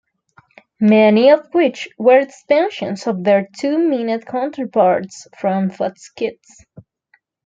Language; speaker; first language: English; non-native, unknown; Spanish